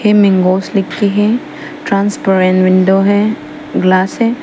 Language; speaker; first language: Hindi; non-native, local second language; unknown